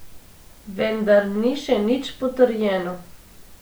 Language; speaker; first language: Slovenian; non-native, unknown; Macedonian